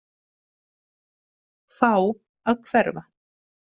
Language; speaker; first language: Icelandic; native; Icelandic